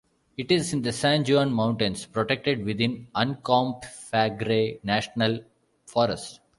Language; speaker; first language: English; non-native, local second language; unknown